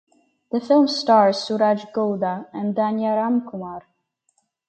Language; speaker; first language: English; native; English